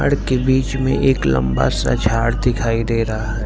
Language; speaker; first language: Hindi; non-native, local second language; Gujarati